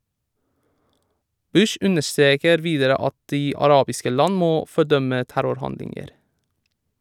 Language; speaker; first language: Norwegian; non-native, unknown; Persian